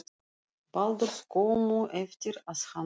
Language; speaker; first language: Icelandic; non-native, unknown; Russian